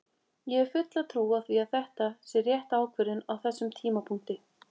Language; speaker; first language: Icelandic; native; Icelandic